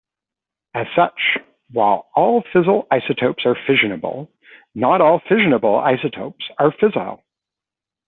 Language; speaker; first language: English; native; English